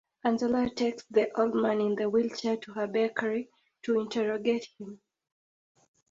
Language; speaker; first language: English; native; English